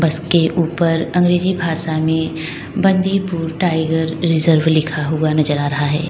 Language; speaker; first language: Hindi; native; Hindi